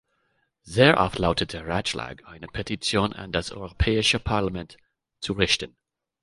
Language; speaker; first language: German; non-native, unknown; English